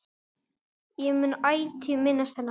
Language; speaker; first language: Icelandic; native; Icelandic